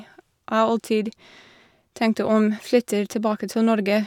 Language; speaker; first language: Norwegian; non-native, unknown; English